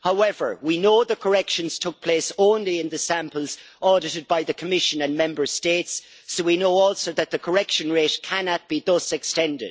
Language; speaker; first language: English; native; English